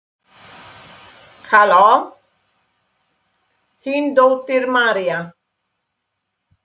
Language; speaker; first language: Icelandic; non-native, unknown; Polish